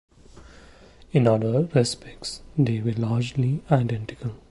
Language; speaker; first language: English; non-native, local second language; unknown